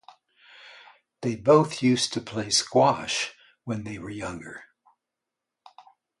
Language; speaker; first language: English; native; English